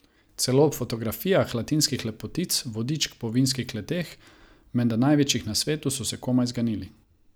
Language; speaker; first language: Slovenian; non-native, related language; Croatian